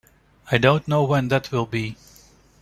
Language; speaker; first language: English; non-native, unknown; Dutch